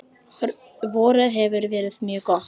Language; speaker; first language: Icelandic; non-native, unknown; Polish